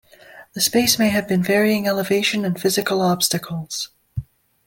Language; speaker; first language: English; native; English